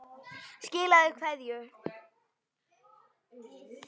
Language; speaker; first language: Icelandic; native; Icelandic